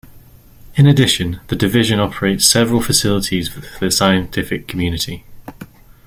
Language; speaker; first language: English; native; English